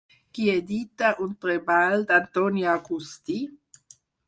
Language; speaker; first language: Catalan; non-native, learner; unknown